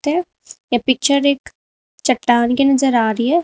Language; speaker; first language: Hindi; native; Hindi